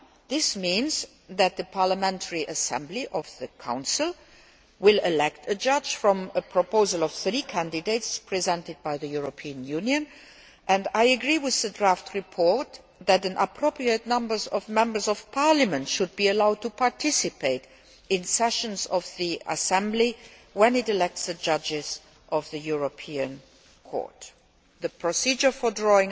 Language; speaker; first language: English; non-native, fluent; Luxembourgish